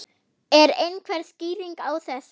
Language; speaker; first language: Icelandic; non-native, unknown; German